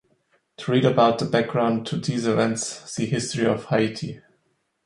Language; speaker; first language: English; non-native, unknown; German